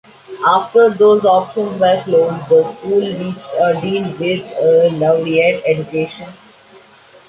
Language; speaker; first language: English; non-native, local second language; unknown